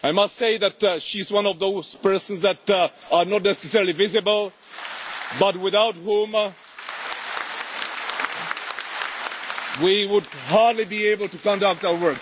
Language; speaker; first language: English; non-native, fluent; Czech